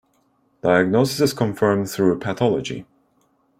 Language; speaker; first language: English; non-native, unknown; Turkish